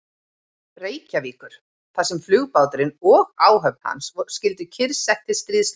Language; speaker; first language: Icelandic; native; Icelandic